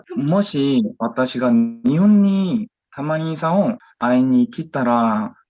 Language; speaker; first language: Japanese; non-native, learner; Korean